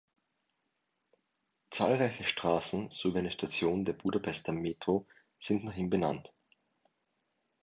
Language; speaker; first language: German; native; German